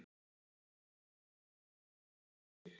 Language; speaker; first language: Icelandic; non-native, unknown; German